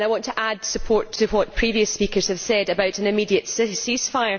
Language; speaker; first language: English; native; English